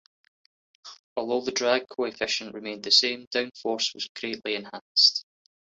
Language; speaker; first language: English; native; English